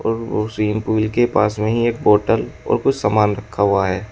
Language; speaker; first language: Hindi; native; Hindi